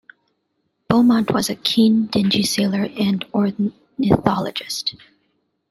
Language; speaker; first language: English; native; English